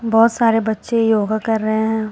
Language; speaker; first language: Hindi; native; Hindi